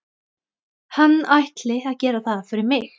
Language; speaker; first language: Icelandic; non-native, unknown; Thai